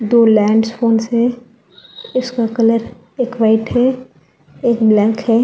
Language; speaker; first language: Hindi; non-native, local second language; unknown